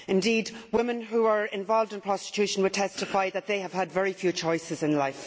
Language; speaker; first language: English; native; English